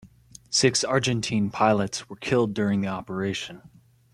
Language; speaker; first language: English; native; English